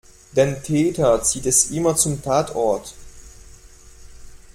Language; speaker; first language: German; non-native, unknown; French